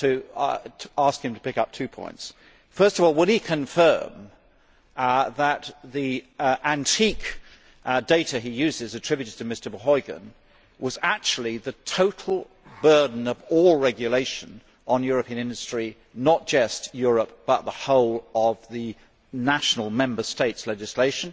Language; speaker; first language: English; native; English